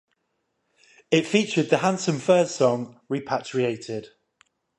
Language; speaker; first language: English; native; English